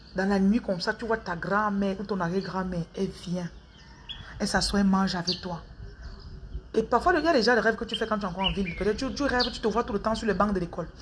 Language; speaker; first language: French; non-native, local second language; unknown